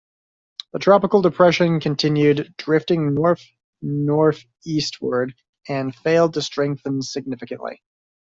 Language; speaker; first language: English; native; English